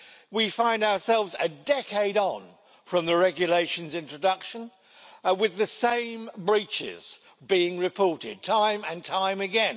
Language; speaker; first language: English; native; English